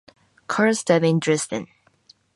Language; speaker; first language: English; non-native, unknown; Japanese